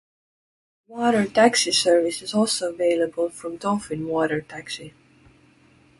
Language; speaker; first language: English; non-native, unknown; Estonian